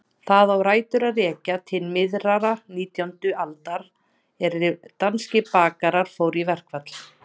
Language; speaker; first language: Icelandic; native; Icelandic